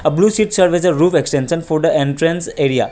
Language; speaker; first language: English; non-native, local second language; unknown